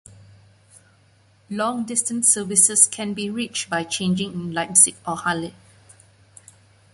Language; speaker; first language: English; non-native, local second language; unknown